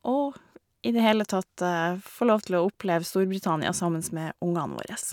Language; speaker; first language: Norwegian; native; Norwegian